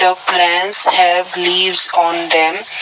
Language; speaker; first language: English; non-native, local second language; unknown